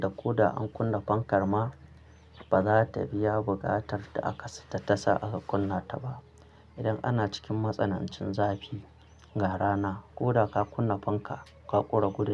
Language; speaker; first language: Hausa; non-native, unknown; Akan